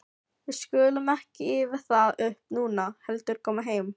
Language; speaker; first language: Icelandic; non-native, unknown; Filipino